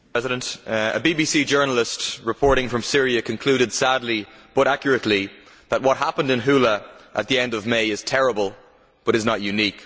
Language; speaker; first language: English; native; English